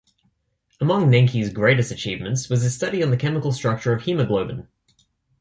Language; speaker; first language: English; native; English